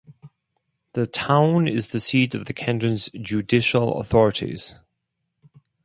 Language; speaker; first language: English; non-native, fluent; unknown